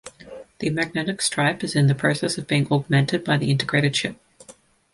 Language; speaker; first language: English; native; English